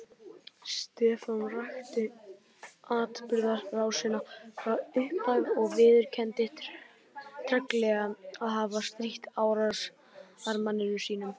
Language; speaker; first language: Icelandic; native; Icelandic